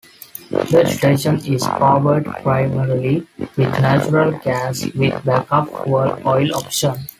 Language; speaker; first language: English; non-native, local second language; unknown